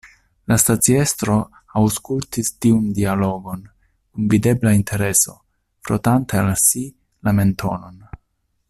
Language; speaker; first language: Esperanto; non-native, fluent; Italian